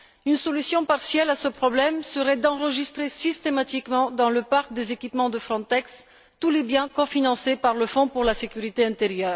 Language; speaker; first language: French; non-native, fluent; Bulgarian